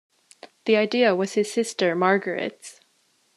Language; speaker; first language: English; native; English